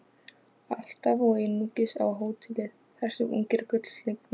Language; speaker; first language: Icelandic; non-native, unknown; Polish